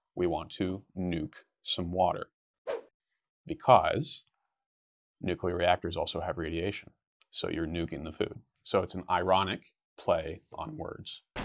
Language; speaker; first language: English; native; English